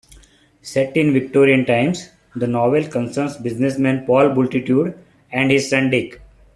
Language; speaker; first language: English; non-native, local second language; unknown